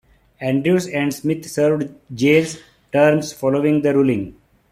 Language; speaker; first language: English; non-native, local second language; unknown